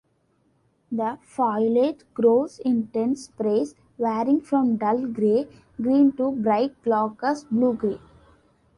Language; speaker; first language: English; non-native, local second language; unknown